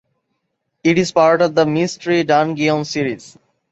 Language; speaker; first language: English; non-native, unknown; Bangla